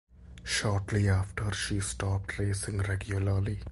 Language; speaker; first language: English; non-native, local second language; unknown